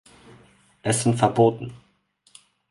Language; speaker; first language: German; native; German